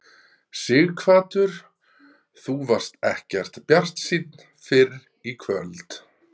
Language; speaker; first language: Icelandic; native; Icelandic